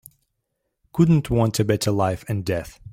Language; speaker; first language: English; native; English